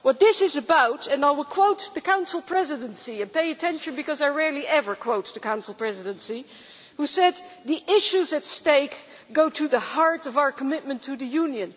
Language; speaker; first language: English; non-native, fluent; Dutch